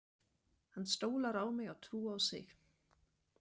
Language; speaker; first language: Icelandic; non-native, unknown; German